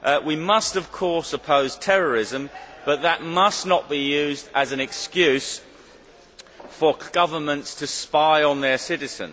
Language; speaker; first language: English; native; English